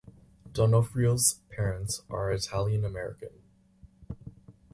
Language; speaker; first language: English; native; English